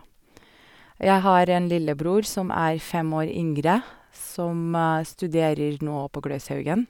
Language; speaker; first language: Norwegian; non-native, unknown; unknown